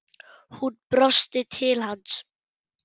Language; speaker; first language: Icelandic; non-native, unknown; German